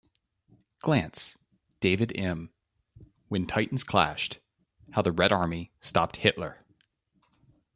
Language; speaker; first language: English; native; English